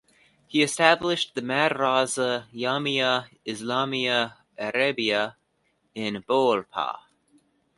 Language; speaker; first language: English; native; English